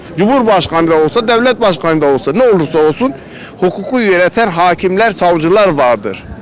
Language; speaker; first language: Turkish; non-native, local second language; Kurdish